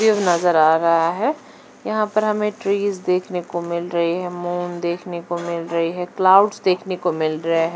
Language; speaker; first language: Hindi; non-native, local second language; Punjabi